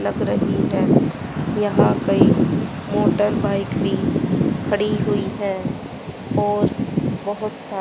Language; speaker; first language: Hindi; native; Hindi